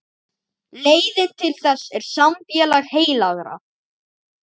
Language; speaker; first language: Icelandic; native; Icelandic